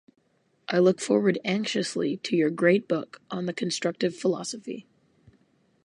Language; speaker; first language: English; native; English